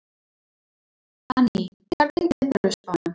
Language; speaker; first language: Icelandic; non-native, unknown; English